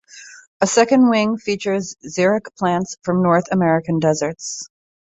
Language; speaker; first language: English; native; English